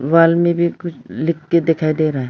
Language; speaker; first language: Hindi; non-native, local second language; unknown